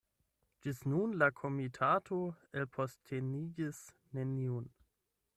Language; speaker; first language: Esperanto; non-native, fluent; German